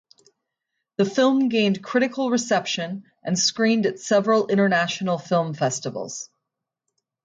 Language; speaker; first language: English; native; English